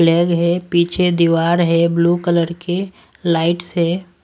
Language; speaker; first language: Hindi; non-native, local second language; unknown